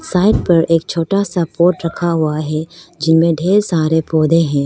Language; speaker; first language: Hindi; non-native, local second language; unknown